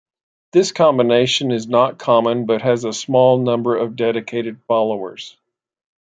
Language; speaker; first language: English; native; English